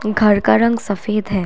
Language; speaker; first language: Hindi; non-native, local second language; Assamese